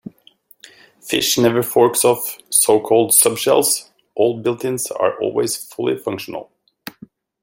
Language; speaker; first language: English; native; English